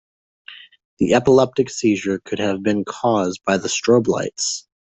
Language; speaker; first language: English; native; English